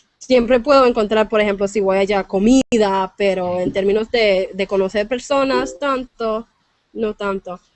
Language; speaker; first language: Spanish; non-native, fluent; English